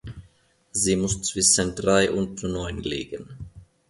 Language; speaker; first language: German; non-native, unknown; Finnish